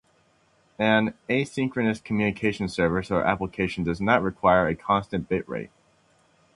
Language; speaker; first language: English; native; English